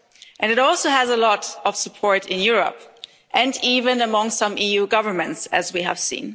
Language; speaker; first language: English; non-native, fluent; German